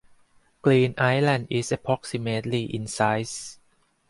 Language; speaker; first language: English; non-native, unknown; Thai